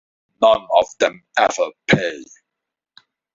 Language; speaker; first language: English; non-native, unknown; Dutch